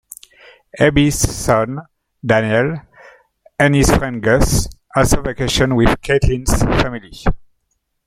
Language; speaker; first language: English; native; English